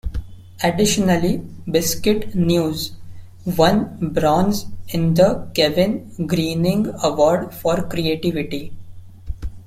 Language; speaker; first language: English; non-native, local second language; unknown